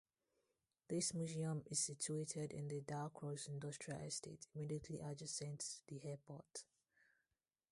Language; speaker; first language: English; non-native, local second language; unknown